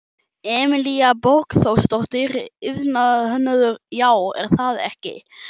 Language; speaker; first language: Icelandic; non-native, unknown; German